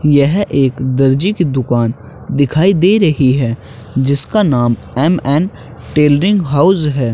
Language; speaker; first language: Hindi; native; Hindi